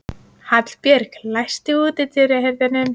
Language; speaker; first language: Icelandic; native; Icelandic